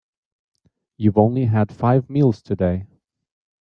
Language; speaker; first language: English; native; English